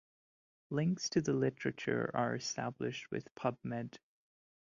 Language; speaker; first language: English; non-native, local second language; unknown